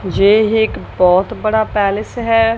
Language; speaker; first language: Hindi; non-native, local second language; Punjabi